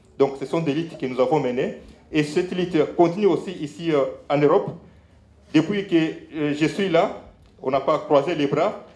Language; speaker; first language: French; non-native, local second language; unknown